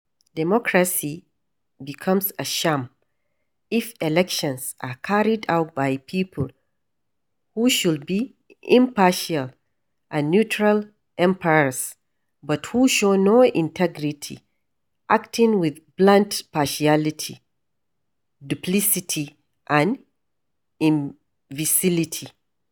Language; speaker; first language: English; non-native, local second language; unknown